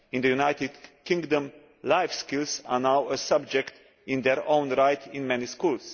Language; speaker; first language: English; non-native, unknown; Slovenian